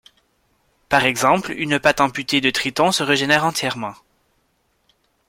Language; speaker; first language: French; native; French